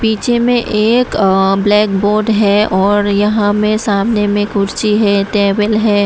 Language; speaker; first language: Hindi; non-native, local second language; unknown